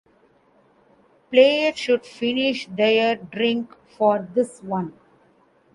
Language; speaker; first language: English; non-native, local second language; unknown